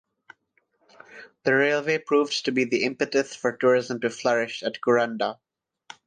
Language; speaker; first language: English; non-native, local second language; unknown